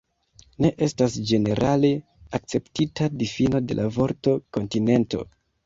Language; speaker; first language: Esperanto; non-native, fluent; Kinyarwanda